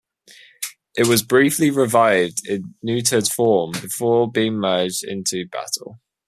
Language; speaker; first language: English; native; English